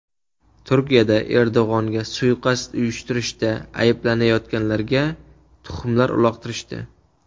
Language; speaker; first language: Uzbek; native; Uzbek